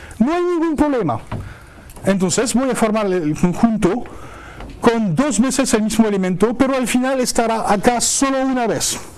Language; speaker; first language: Spanish; non-native, fluent; French